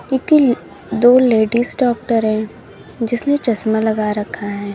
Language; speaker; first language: Hindi; native; Hindi